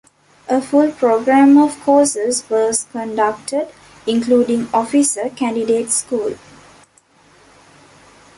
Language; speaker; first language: English; non-native, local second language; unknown